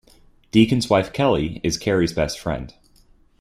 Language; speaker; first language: English; native; English